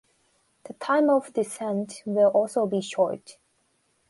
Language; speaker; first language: English; non-native, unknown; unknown